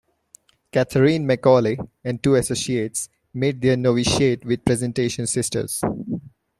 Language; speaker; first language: English; non-native, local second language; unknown